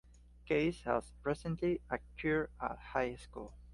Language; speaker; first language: English; non-native, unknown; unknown